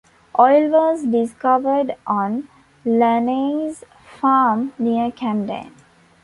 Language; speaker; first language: English; non-native, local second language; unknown